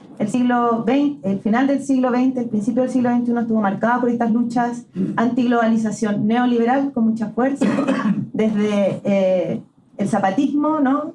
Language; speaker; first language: Spanish; native; Spanish